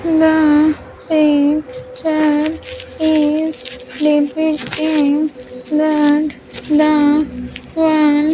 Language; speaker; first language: English; non-native, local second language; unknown